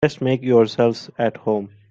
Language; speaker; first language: English; non-native, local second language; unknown